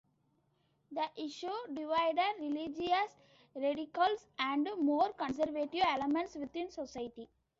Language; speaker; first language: English; non-native, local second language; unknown